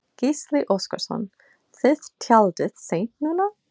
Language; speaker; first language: Icelandic; non-native, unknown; English